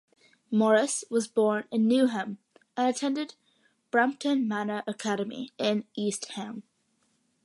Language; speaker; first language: English; early bilingual, other home language; Malayalam